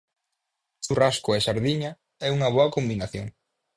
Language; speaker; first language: Galician; native; Galician